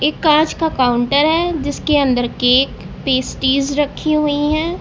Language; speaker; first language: Hindi; native; Hindi